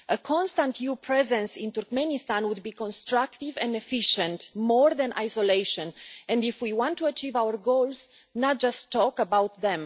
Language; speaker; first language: English; non-native, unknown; Romanian